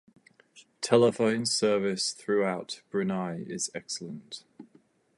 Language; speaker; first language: English; native; English